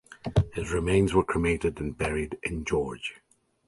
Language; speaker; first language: English; native; English